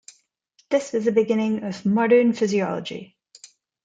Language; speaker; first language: English; non-native, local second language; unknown